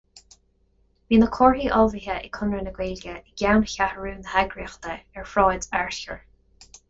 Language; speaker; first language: Irish; non-native, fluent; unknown